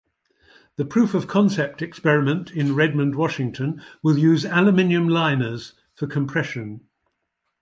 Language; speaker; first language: English; native; English